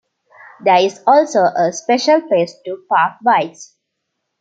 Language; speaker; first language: English; non-native, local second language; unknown